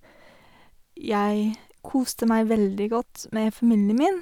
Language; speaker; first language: Norwegian; non-native, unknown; English